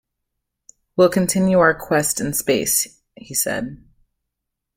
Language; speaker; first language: English; native; English